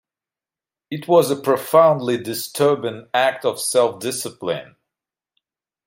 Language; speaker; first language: English; non-native, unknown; Russian